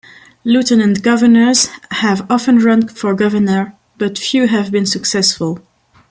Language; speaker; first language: English; non-native, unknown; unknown